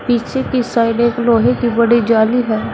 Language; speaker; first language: Hindi; native; Hindi